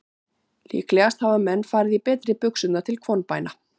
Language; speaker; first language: Icelandic; native; Icelandic